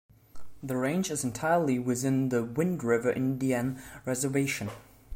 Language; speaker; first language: English; non-native, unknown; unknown